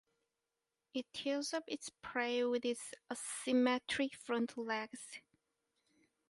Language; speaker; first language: English; native; English